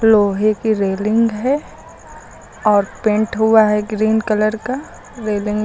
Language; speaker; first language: Hindi; native; Hindi